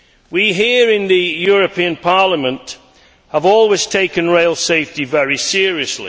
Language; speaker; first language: English; native; English